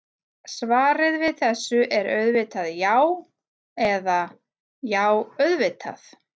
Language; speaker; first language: Icelandic; native; Icelandic